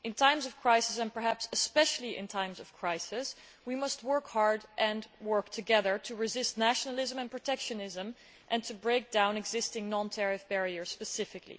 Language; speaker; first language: English; non-native, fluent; Dutch